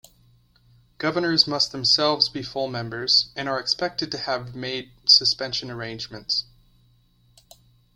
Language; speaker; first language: English; native; English